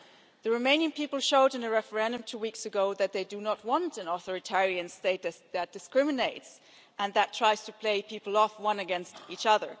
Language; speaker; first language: English; non-native, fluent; German